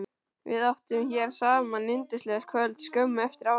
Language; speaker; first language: Icelandic; native; Icelandic